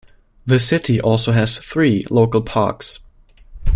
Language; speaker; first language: English; non-native, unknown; German